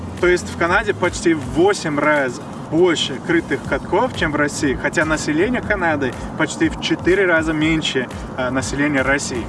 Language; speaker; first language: Russian; non-native, fluent; English